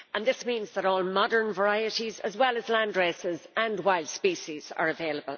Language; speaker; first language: English; native; English